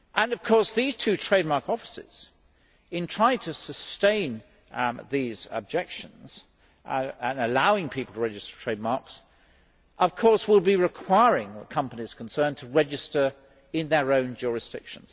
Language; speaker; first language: English; native; English